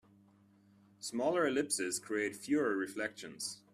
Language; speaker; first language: English; non-native, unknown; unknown